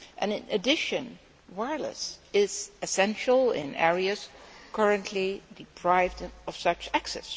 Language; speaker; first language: English; non-native, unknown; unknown